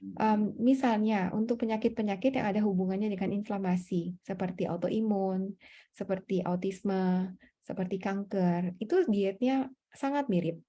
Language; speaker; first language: Indonesian; native; Indonesian